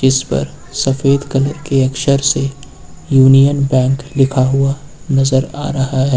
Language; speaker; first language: Hindi; native; Hindi